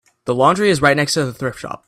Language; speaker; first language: English; native; English